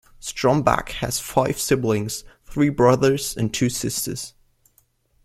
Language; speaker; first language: English; non-native, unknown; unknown